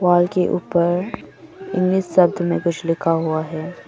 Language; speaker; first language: Hindi; non-native, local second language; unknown